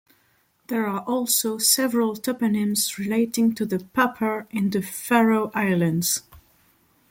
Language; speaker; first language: English; non-native, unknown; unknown